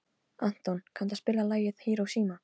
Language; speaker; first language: Icelandic; non-native, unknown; Polish